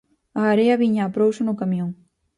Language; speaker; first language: Galician; native; Galician